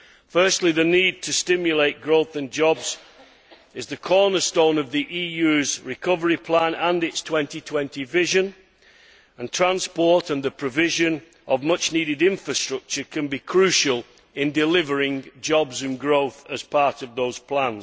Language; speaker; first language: English; native; English